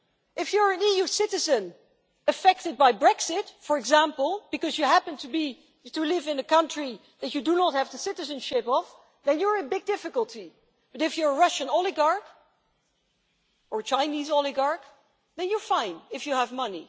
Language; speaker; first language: English; non-native, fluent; Dutch